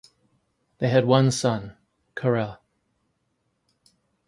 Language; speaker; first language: English; native; English